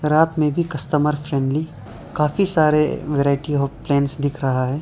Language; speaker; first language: Hindi; non-native, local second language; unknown